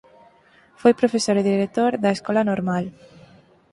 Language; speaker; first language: Galician; native; Galician